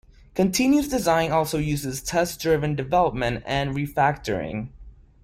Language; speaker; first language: English; non-native, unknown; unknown